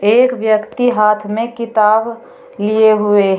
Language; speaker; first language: Hindi; native; Hindi